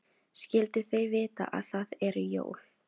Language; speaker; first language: Icelandic; non-native, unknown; Filipino